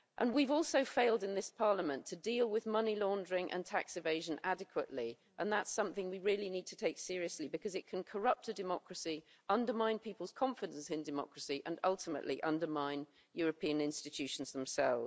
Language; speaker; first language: English; native; English